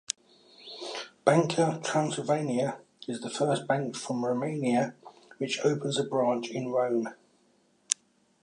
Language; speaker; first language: English; native; English